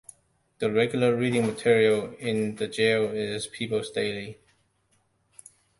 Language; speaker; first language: English; non-native, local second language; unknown